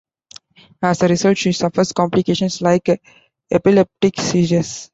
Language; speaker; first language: English; non-native, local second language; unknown